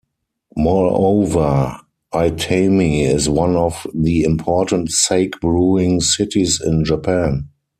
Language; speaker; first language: English; non-native, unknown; German